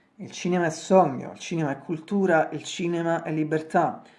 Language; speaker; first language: Italian; native; Italian